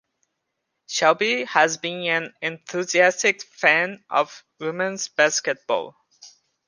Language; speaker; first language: English; non-native, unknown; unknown